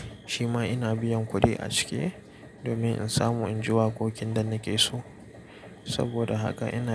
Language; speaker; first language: Hausa; native; Hausa